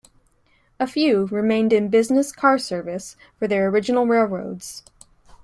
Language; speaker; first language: English; native; English